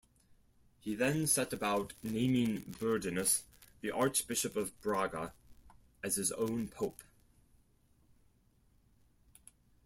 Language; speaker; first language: English; non-native, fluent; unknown